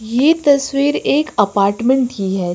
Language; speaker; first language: Hindi; native; Hindi